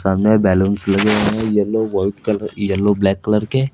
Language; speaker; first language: Hindi; native; Hindi